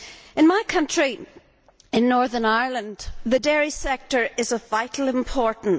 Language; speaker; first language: English; native; English